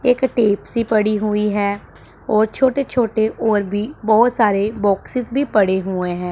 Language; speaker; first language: Hindi; non-native, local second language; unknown